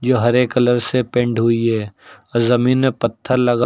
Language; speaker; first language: Hindi; native; Hindi